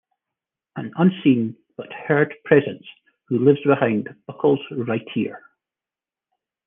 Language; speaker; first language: English; native; English